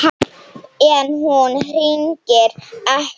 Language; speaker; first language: Icelandic; non-native, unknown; Slovenian